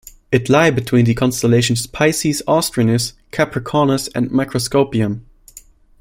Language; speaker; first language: English; non-native, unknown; German